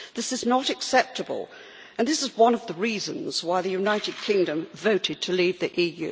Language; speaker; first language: English; native; English